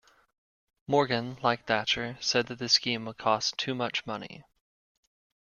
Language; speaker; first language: English; native; English